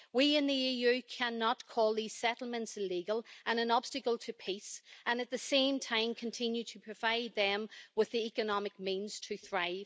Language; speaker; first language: English; native; English